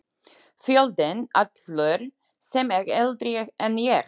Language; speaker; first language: Icelandic; non-native, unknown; Slovak